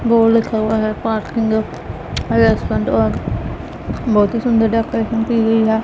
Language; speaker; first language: Hindi; non-native, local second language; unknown